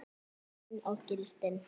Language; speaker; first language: Icelandic; native; Icelandic